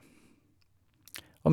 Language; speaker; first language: Norwegian; native; Norwegian